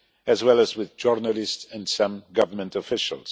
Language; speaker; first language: English; non-native, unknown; Polish